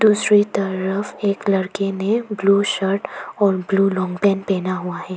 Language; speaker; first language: Hindi; non-native, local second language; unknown